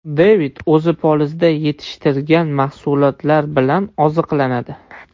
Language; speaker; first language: Uzbek; non-native, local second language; Russian